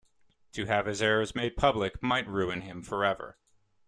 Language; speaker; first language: English; native; English